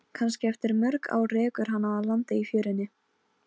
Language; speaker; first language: Icelandic; non-native, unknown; Polish